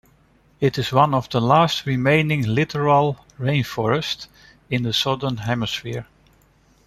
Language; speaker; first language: English; non-native, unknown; Dutch